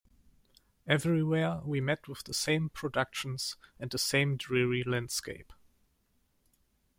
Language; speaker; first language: English; non-native, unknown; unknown